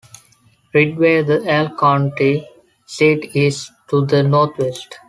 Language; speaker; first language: English; non-native, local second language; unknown